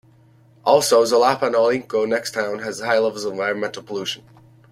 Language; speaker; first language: English; native; English